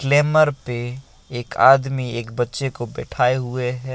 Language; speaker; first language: Hindi; non-native, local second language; Assamese